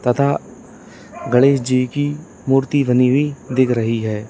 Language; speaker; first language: Hindi; native; Hindi